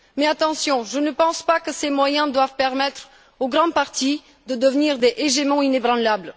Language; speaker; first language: French; non-native, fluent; Bulgarian